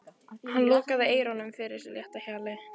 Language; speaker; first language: Icelandic; native; Icelandic